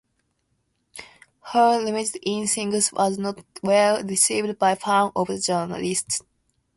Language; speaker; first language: English; non-native, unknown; Japanese